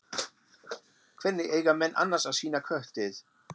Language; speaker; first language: Icelandic; non-native, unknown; German